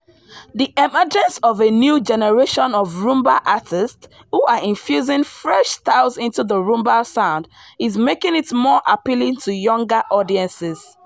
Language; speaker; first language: English; non-native, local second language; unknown